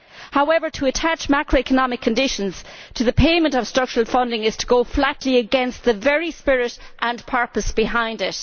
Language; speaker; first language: English; native; English